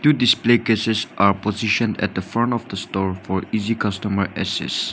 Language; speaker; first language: English; non-native, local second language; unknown